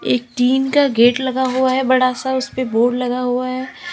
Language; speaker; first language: Hindi; native; Hindi